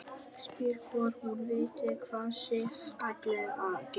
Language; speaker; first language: Icelandic; non-native, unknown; Vietnamese